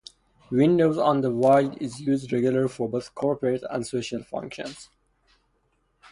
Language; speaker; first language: English; non-native, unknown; Persian